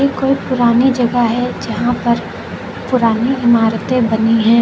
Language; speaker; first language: Hindi; native; Hindi